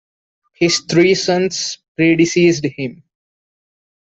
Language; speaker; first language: English; non-native, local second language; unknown